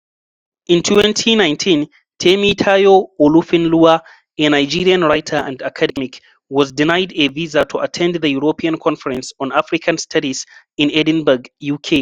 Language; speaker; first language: English; non-native, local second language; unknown